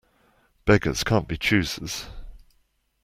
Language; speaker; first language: English; native; English